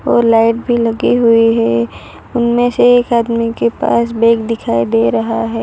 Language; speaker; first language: Hindi; non-native, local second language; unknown